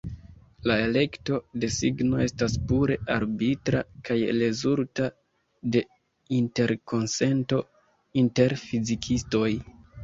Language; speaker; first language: Esperanto; non-native, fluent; Kinyarwanda